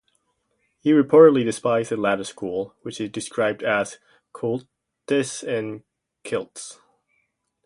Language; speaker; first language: English; native; English